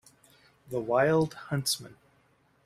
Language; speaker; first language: English; native; English